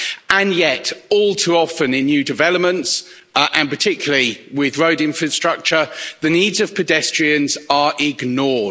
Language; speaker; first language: English; native; English